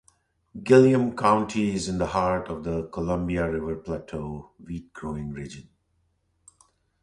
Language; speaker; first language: English; non-native, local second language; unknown